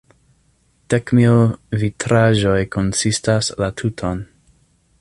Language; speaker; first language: Esperanto; non-native, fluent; English